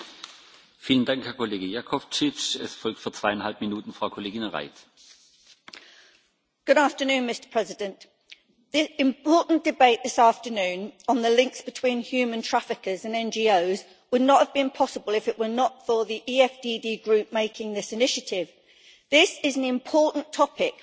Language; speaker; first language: English; native; English